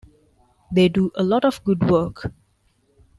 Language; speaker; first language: English; non-native, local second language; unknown